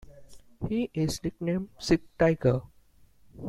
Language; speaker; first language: English; non-native, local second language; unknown